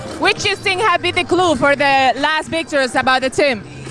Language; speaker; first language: English; non-native, learner; Spanish